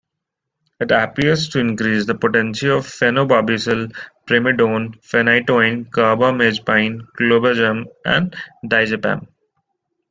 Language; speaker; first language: English; non-native, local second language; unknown